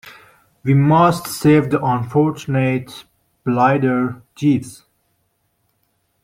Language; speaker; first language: English; non-native, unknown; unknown